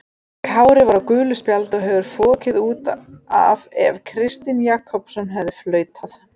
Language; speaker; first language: Icelandic; native; Icelandic